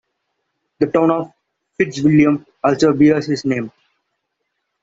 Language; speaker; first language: English; non-native, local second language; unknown